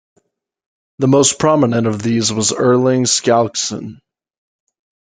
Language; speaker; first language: English; native; English